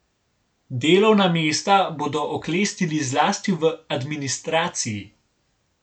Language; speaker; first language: Slovenian; native; Slovenian